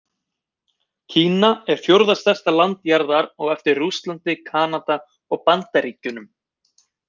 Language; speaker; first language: Icelandic; native; Icelandic